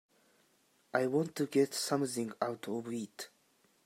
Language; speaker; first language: English; native; English